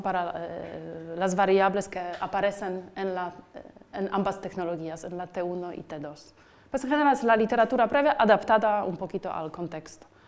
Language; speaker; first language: Spanish; non-native, fluent; Polish